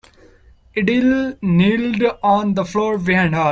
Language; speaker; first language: English; non-native, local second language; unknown